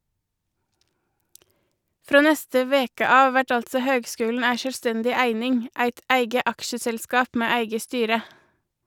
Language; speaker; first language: Norwegian; native; Norwegian